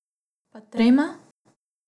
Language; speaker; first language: Slovenian; non-native, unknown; Macedonian